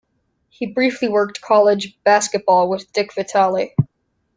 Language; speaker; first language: English; native; English